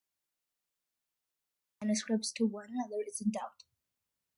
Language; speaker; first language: English; early bilingual, other home language; Malayalam